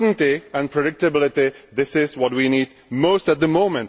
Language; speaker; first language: English; non-native, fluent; Czech